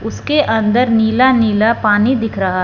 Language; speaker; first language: Hindi; non-native, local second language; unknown